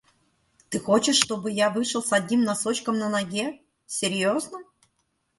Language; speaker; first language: Russian; native; Russian